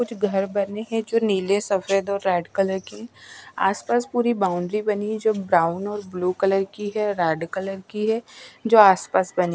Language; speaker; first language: Hindi; non-native, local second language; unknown